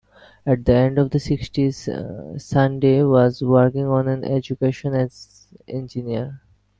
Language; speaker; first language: English; non-native, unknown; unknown